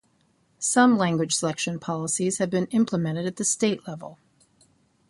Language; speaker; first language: English; native; English